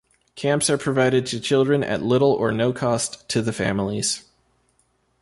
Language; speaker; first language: English; native; English